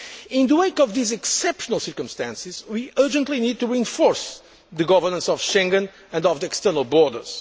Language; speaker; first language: English; non-native, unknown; Portuguese